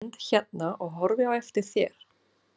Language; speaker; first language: Icelandic; non-native, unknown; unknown